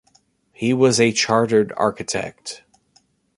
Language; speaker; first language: English; native; English